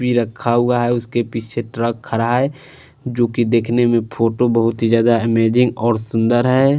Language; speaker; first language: Hindi; non-native, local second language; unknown